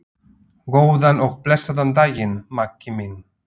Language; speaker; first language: Icelandic; non-native, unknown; Slovak